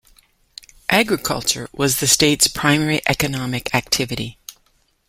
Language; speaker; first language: English; native; English